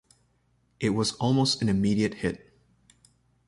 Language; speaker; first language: English; native; English